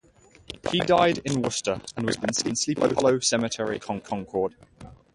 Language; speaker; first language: English; native; English